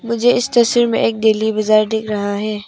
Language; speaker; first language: Hindi; non-native, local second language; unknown